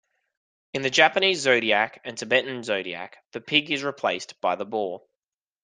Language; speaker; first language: English; native; English